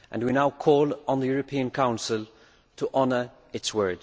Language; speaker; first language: English; non-native, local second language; Maltese